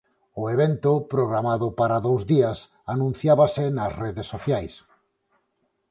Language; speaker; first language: Galician; non-native, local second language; Spanish